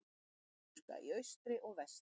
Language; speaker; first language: Icelandic; native; Icelandic